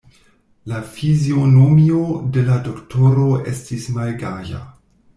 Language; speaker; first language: Esperanto; non-native, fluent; German